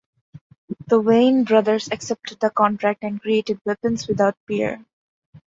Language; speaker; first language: English; non-native, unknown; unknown